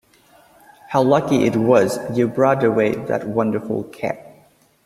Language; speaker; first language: English; native; English